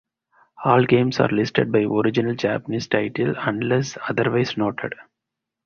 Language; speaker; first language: English; non-native, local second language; Tamil